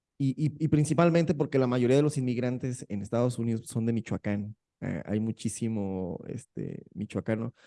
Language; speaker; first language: Spanish; native; Spanish